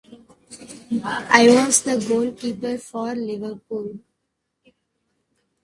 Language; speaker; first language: English; native; English